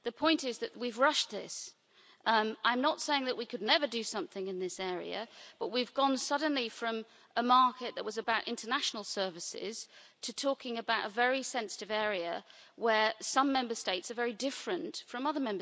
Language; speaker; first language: English; native; English